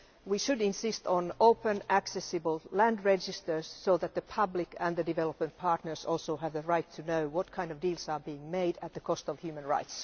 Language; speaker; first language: English; non-native, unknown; Finnish